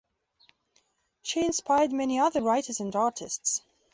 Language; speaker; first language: English; non-native, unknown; Belarusian